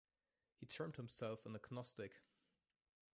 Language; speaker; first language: English; non-native, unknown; German